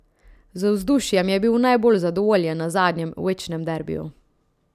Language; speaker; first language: Slovenian; native; Slovenian